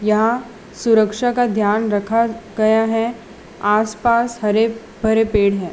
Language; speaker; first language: Hindi; non-native, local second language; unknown